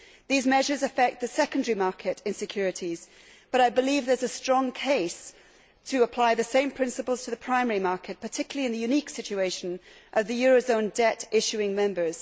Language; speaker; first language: English; native; English